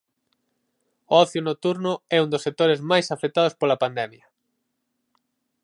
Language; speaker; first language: Galician; native; Galician